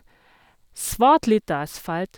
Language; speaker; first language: Norwegian; non-native, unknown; German